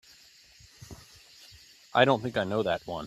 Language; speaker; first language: English; native; English